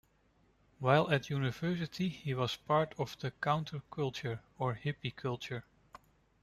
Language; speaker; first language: English; non-native, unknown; Dutch